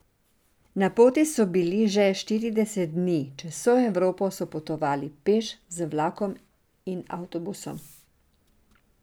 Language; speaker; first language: Slovenian; non-native, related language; Serbian